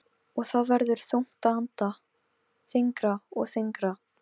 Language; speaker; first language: Icelandic; non-native, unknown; Polish